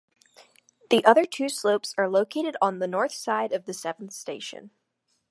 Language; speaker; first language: English; native; English